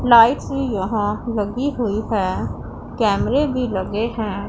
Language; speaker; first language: Hindi; non-native, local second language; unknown